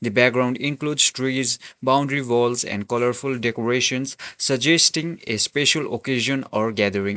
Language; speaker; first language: English; non-native, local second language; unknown